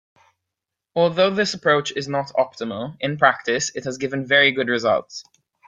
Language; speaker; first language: English; native; English